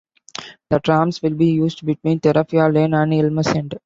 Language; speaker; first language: English; non-native, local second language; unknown